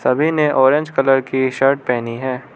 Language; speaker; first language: Hindi; non-native, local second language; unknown